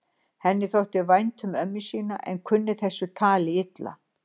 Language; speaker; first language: Icelandic; native; Icelandic